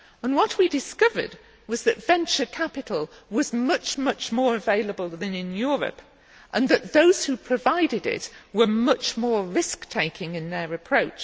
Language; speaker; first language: English; native; English